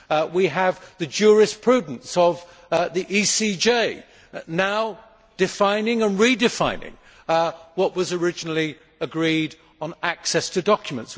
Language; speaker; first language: English; native; English